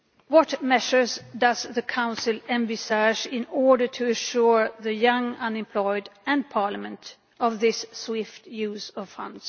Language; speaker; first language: English; non-native, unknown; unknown